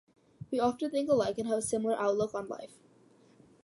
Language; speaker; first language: English; early bilingual, other home language; Malayalam